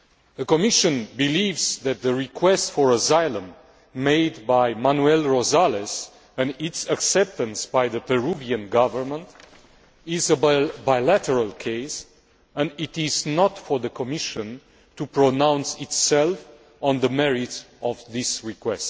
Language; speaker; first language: English; non-native, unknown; Romanian